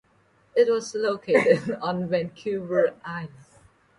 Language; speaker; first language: English; non-native, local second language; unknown